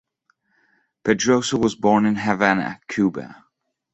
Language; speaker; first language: English; non-native, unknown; French